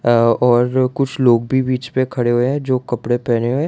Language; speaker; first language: Hindi; non-native, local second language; Gujarati